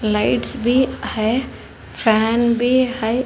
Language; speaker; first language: Hindi; non-native, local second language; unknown